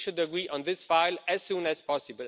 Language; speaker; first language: English; non-native, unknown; Romanian